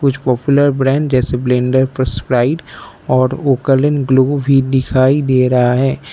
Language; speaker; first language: Hindi; non-native, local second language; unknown